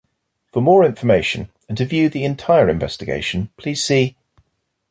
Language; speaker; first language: English; native; English